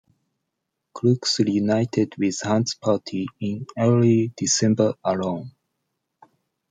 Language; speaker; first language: English; non-native, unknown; Japanese